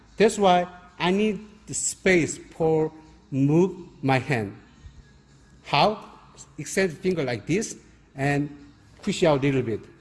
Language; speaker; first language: English; non-native, learner; Korean